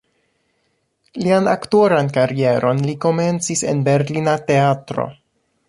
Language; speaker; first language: Esperanto; non-native, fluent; English